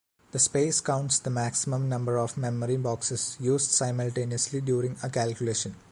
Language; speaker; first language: English; non-native, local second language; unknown